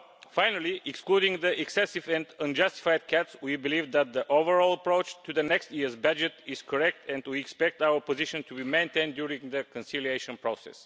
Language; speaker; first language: English; non-native, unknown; Bulgarian